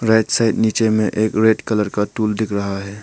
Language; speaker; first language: Hindi; early bilingual, other home language; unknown